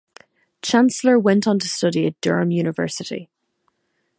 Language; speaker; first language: English; native; English